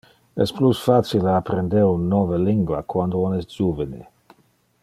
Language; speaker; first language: Interlingua; non-native, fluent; Dutch